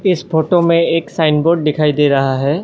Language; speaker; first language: Hindi; non-native, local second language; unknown